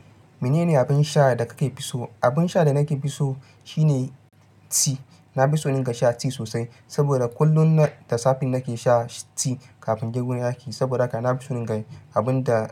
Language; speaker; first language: Hausa; non-native, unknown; Yoruba